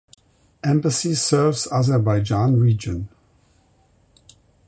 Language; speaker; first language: English; non-native, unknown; German